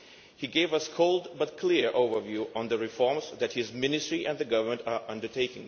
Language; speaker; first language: English; non-native, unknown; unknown